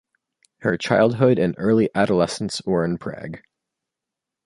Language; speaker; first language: English; native; English